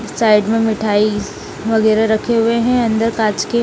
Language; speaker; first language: Hindi; non-native, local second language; Punjabi